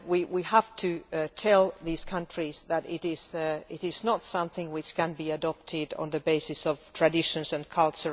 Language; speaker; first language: English; non-native, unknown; Finnish